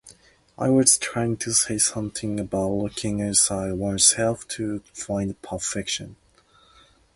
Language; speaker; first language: English; non-native, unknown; Japanese